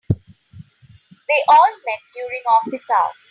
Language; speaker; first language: English; non-native, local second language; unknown